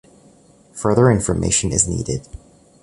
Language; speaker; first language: English; native; English